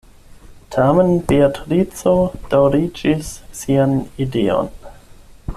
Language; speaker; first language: Esperanto; non-native, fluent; German